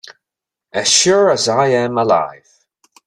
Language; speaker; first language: English; native; English